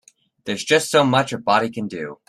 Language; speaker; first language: English; native; English